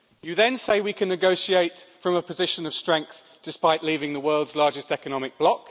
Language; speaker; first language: English; native; English